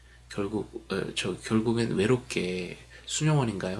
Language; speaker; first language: Korean; native; Korean